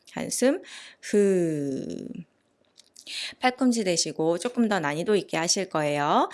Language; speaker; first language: Korean; native; Korean